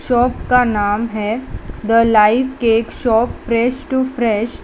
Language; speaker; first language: Hindi; non-native, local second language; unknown